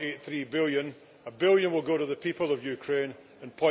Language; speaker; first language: English; native; English